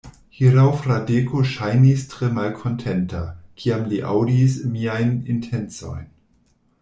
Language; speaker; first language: Esperanto; non-native, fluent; German